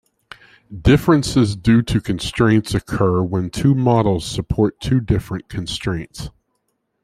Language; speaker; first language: English; native; English